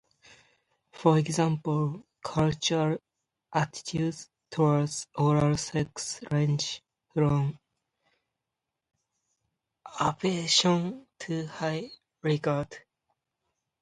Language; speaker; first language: English; non-native, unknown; Japanese